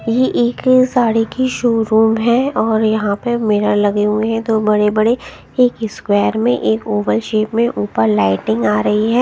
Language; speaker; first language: Hindi; non-native, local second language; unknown